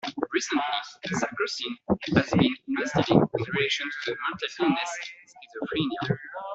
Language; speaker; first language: English; non-native, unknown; French